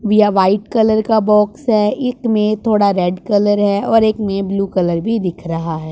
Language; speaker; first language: Hindi; non-native, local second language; Punjabi